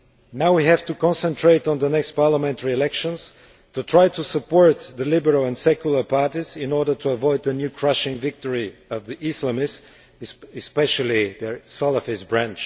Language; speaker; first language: English; non-native, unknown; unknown